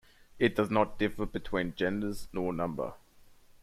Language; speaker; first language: English; native; English